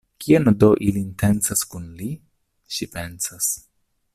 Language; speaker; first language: Esperanto; non-native, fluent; Italian